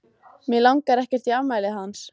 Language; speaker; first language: Icelandic; native; Icelandic